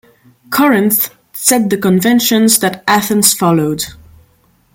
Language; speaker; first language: English; non-native, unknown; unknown